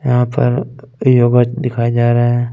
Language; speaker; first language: Hindi; non-native, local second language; Punjabi